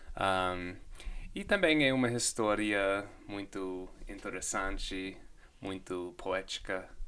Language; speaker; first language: Portuguese; non-native, fluent; English